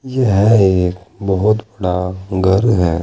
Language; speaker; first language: Hindi; native; Hindi